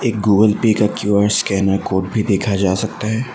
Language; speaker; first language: Hindi; non-native, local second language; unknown